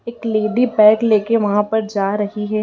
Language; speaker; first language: Hindi; native; Hindi